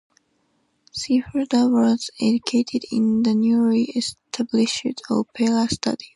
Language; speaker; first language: English; non-native, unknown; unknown